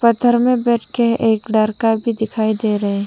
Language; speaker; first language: Hindi; non-native, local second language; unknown